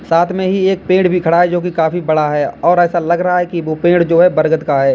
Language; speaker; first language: Hindi; native; Hindi